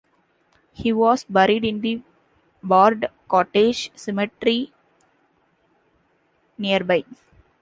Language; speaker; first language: English; non-native, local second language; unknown